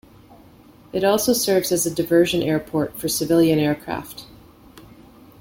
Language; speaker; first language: English; native; English